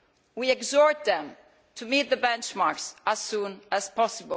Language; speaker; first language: English; non-native, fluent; Italian